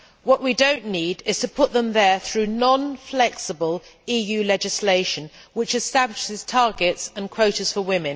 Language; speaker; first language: English; native; English